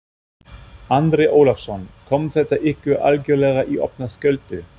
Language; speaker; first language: Icelandic; non-native, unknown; German